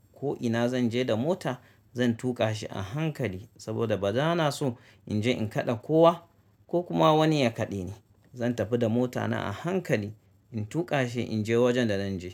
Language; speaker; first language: Hausa; native; Hausa